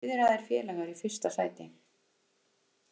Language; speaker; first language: Icelandic; native; Icelandic